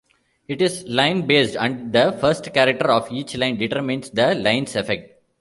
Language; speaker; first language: English; non-native, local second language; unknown